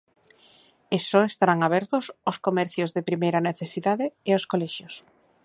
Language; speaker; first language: Galician; native; Galician